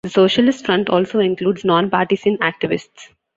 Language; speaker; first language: English; non-native, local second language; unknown